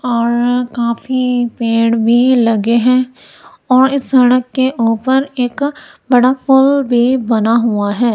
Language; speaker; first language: Hindi; non-native, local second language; Punjabi